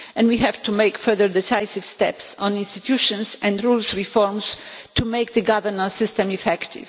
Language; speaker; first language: English; non-native, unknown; Polish